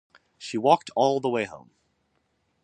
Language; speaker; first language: English; native; English